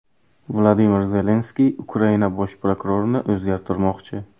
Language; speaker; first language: Uzbek; native; Uzbek